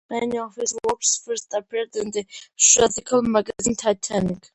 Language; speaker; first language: English; non-native, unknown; Georgian